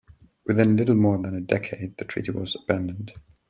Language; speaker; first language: English; non-native, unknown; German